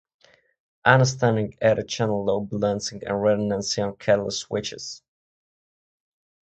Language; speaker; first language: English; non-native, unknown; Czech